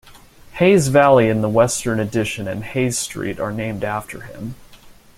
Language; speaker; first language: English; native; English